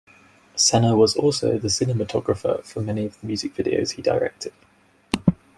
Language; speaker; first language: English; native; English